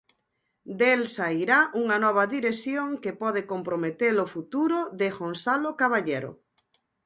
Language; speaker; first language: Galician; native; Galician